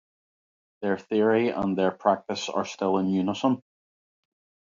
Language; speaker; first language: English; native; English